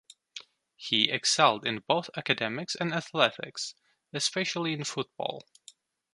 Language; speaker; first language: English; non-native, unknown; Turkish